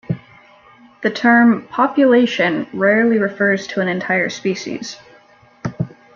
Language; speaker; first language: English; native; English